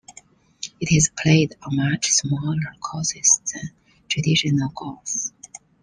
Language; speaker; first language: English; non-native, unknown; Chinese